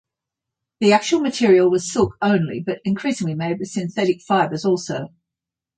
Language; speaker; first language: English; native; English